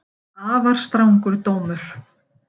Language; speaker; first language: Icelandic; native; Icelandic